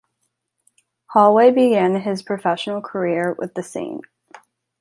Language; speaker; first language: English; native; English